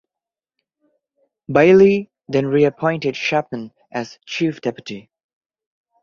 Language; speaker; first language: English; non-native, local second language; Bangla